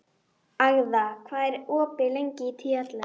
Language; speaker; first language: Icelandic; native; Icelandic